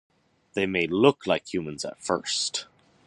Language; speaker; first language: English; native; English